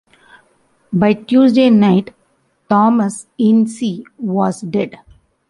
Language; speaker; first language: English; non-native, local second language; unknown